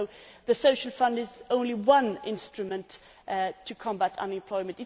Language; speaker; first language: English; native; English